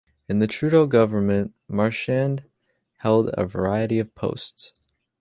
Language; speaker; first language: English; native; English